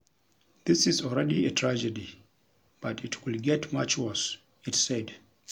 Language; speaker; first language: English; non-native, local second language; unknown